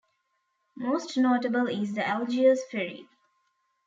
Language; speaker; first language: English; non-native, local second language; Tamil